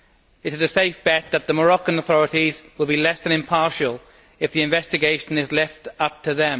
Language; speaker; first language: English; native; English